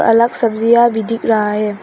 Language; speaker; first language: Hindi; non-native, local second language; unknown